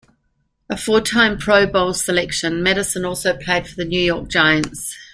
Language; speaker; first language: English; native; English